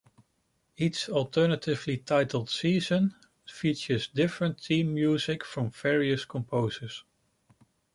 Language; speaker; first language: English; non-native, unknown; Dutch